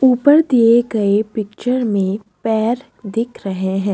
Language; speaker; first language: Hindi; non-native, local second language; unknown